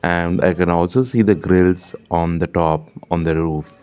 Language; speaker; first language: English; non-native, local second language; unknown